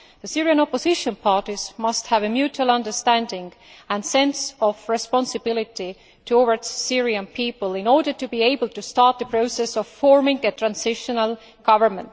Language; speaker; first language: English; non-native, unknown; Estonian